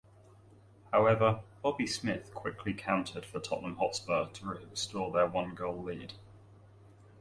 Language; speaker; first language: English; native; English